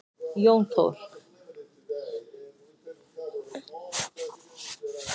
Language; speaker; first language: Icelandic; native; Icelandic